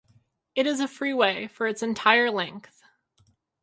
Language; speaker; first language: English; native; English